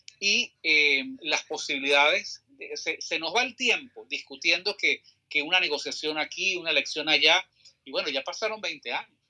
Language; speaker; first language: Spanish; native; Spanish